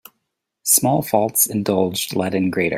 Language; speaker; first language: English; native; English